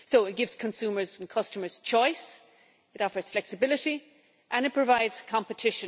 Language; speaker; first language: English; native; English